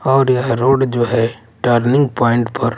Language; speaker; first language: Hindi; native; Hindi